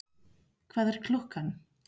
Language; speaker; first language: Icelandic; non-native, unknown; Spanish